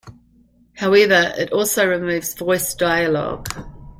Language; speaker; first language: English; native; English